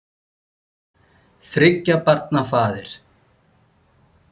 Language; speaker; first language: Icelandic; non-native, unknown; Turkish